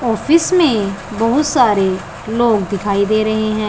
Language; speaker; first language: Hindi; non-native, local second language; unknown